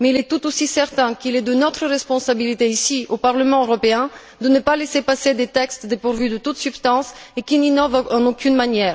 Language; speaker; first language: French; non-native, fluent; Bulgarian